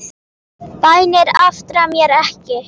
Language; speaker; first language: Icelandic; native; Icelandic